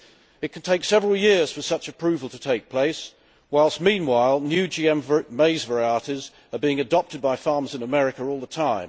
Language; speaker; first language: English; native; English